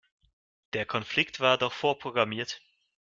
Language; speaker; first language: German; non-native, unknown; Russian